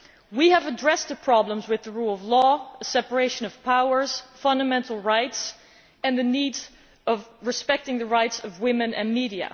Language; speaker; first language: English; non-native, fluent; Dutch